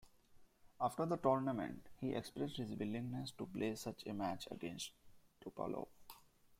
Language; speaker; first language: English; non-native, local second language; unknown